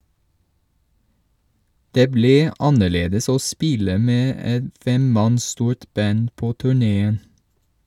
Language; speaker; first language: Norwegian; non-native, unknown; English